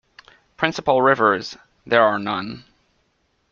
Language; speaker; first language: English; native; English